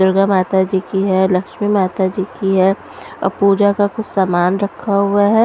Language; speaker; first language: Hindi; non-native, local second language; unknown